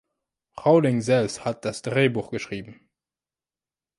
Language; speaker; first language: German; non-native, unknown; French